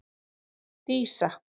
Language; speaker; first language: Icelandic; native; Icelandic